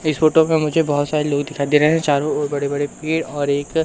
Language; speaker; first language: Hindi; native; Hindi